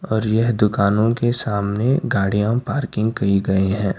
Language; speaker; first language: Hindi; non-native, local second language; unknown